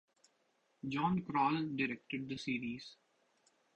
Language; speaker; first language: English; non-native, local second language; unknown